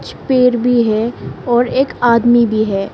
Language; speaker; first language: Hindi; non-native, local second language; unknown